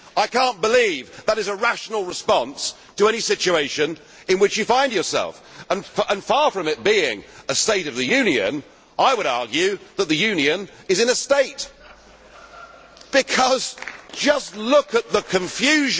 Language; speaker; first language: English; native; English